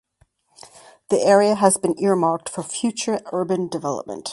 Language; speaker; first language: English; native; English